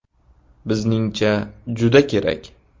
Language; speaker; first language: Uzbek; native; Uzbek